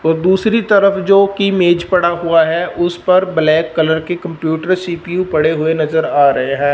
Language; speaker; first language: Hindi; non-native, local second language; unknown